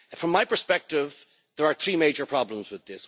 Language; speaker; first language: English; native; English